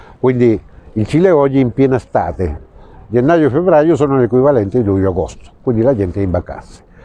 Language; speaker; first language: Italian; non-native, fluent; Spanish